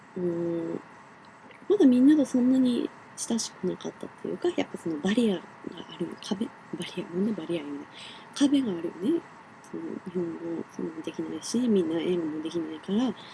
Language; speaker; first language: Japanese; non-native, fluent; Finnish